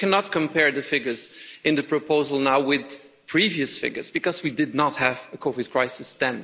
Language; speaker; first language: English; non-native, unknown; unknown